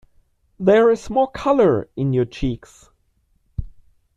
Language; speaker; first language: English; non-native, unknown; German